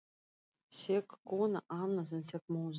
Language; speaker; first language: Icelandic; non-native, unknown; Russian